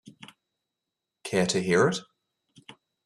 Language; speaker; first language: English; native; English